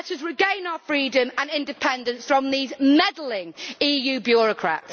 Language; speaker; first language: English; native; English